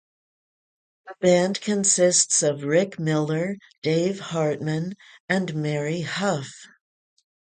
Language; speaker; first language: English; native; English